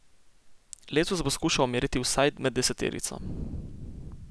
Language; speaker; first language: Slovenian; native; Slovenian